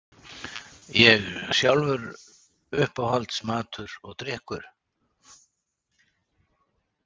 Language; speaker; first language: Icelandic; native; Icelandic